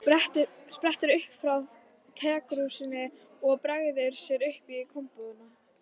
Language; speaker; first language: Icelandic; native; Icelandic